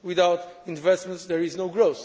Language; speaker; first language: English; non-native, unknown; Portuguese